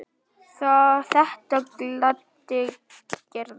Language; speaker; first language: Icelandic; non-native, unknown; Vietnamese